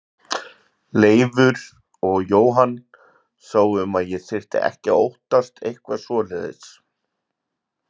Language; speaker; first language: Icelandic; native; Icelandic